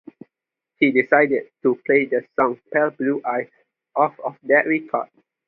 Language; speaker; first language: English; non-native, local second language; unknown